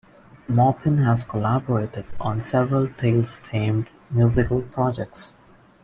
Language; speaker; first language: English; non-native, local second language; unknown